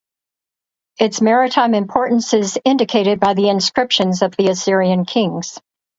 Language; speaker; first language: English; native; English